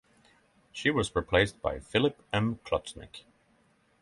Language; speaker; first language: English; non-native, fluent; Norwegian